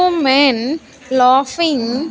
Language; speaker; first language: English; non-native, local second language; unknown